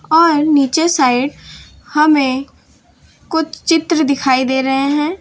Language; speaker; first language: Hindi; non-native, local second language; Gujarati